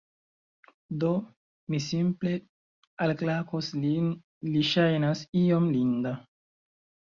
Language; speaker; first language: Esperanto; non-native, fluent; Chinese